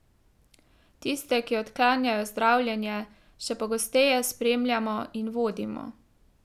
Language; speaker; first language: Slovenian; native; Slovenian